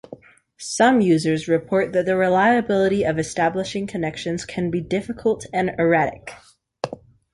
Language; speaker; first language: English; native; English